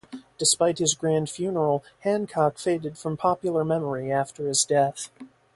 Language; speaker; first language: English; native; English